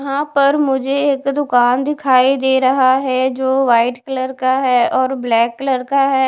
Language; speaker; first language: Hindi; non-native, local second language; Punjabi